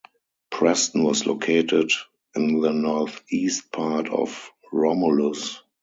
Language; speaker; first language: English; non-native, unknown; German